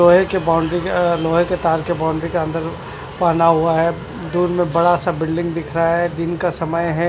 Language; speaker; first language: Hindi; non-native, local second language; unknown